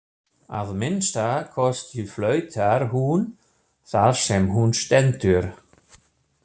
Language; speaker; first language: Icelandic; non-native, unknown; German